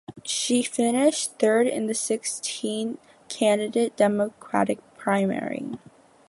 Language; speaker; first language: English; native; English